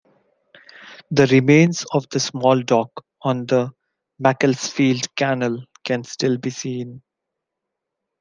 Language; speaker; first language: English; non-native, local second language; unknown